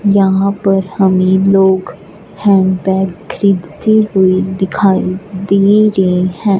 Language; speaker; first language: Hindi; non-native, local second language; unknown